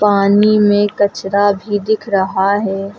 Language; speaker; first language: Hindi; native; Hindi